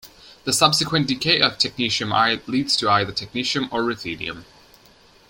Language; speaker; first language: English; native; English